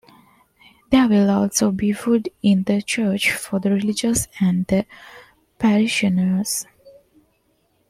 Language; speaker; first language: English; non-native, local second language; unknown